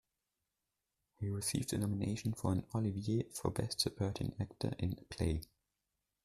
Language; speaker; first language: English; non-native, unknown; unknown